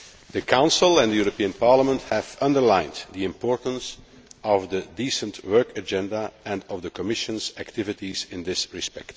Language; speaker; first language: English; non-native, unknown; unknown